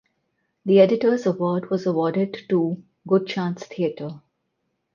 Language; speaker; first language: English; non-native, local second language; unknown